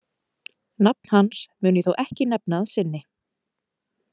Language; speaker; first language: Icelandic; native; Icelandic